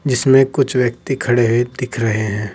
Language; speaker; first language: Hindi; native; Hindi